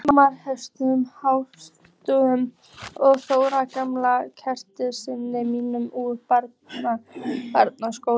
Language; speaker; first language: Icelandic; native; Icelandic